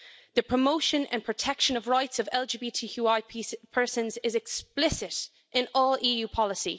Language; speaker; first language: English; native; English